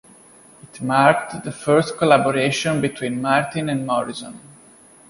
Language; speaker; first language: English; non-native, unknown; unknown